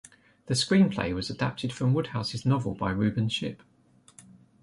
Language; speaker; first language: English; native; English